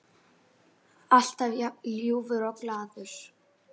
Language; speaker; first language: Icelandic; native; Icelandic